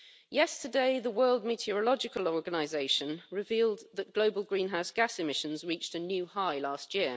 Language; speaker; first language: English; native; English